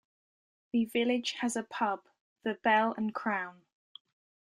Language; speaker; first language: English; native; English